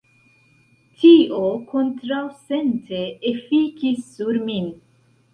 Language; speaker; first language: Esperanto; non-native, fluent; Central Kurdish